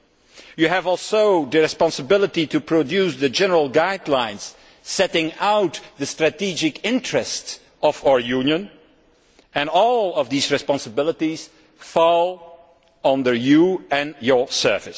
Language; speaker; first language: English; non-native, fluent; Dutch